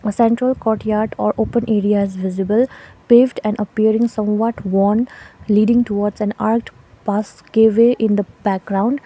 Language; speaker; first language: English; non-native, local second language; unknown